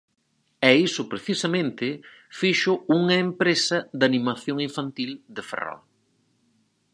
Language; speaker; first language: Galician; native; Galician